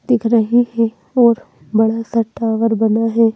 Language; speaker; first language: Hindi; native; Hindi